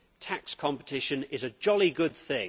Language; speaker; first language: English; native; English